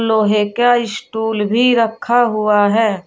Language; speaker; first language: Hindi; native; Hindi